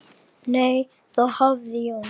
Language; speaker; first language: Icelandic; native; Icelandic